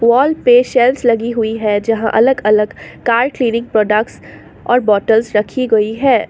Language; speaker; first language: Hindi; non-native, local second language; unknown